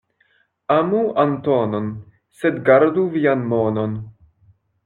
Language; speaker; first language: Esperanto; non-native, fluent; French